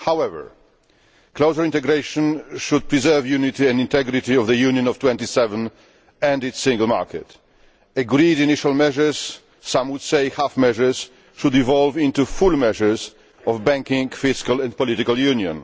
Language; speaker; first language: English; non-native, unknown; Polish